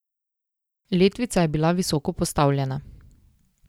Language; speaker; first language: Slovenian; native; Slovenian